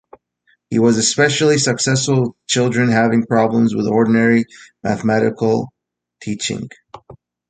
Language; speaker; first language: English; native; English